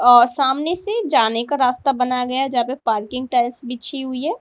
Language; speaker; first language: Hindi; native; Hindi